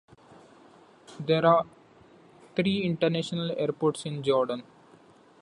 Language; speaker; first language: English; non-native, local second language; Marathi